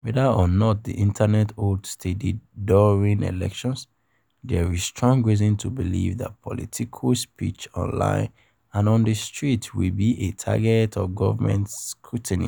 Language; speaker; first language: English; non-native, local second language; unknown